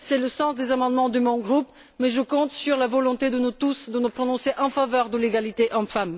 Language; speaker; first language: French; non-native, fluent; Bulgarian